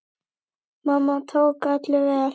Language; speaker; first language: Icelandic; native; Icelandic